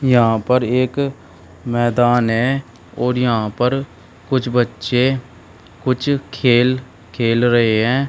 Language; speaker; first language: Hindi; native; Hindi